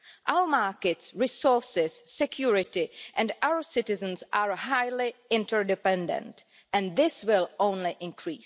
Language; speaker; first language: English; non-native, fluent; Czech